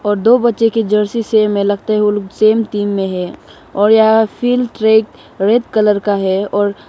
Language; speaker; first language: Hindi; non-native, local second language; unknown